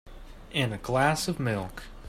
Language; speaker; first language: English; native; English